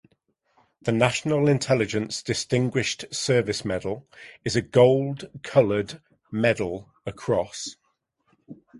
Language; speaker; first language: English; native; English